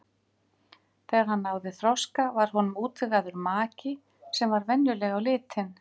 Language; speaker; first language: Icelandic; native; Icelandic